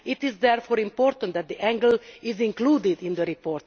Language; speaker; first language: English; non-native, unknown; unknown